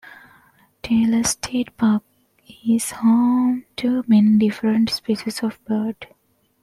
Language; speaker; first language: English; non-native, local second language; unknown